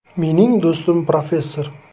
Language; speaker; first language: Uzbek; native; Uzbek